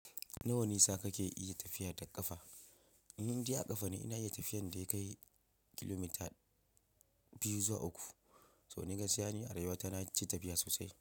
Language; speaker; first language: Hausa; non-native, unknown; Yoruba